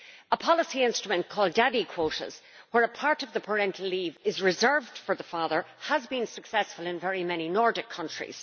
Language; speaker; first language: English; native; English